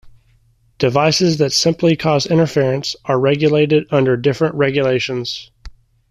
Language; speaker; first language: English; native; English